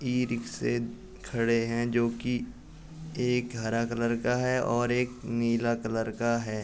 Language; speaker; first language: Hindi; native; Hindi